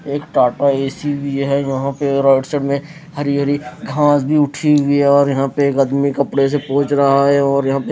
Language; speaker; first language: Hindi; non-native, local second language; Punjabi